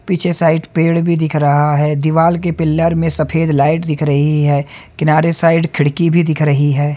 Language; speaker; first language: Hindi; native; Hindi